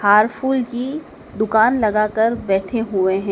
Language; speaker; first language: Hindi; native; Hindi